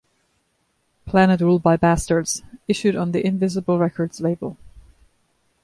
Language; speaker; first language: English; non-native, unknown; German